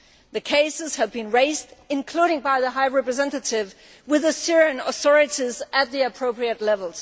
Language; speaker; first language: English; non-native, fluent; Danish